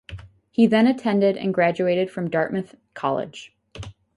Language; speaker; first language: English; native; English